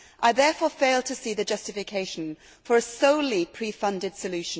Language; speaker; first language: English; native; English